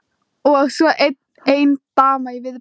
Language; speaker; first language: Icelandic; non-native, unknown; Thai